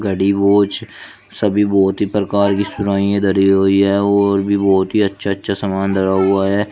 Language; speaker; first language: Hindi; native; Hindi